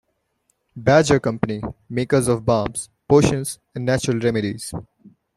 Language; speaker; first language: English; non-native, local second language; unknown